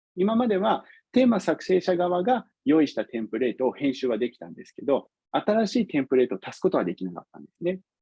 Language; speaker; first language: Japanese; non-native, fluent; English